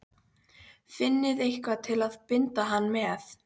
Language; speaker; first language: Icelandic; non-native, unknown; Polish